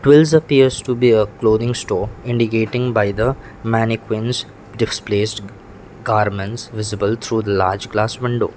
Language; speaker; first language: English; non-native, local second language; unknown